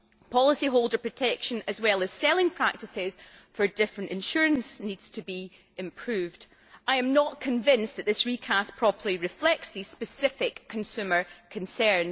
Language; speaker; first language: English; native; English